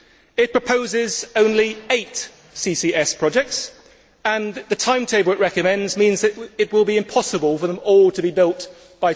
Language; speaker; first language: English; native; English